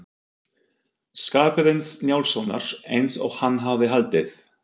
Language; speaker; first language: Icelandic; non-native, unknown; German